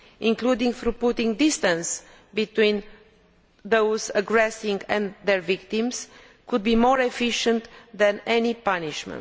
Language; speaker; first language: English; non-native, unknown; Romanian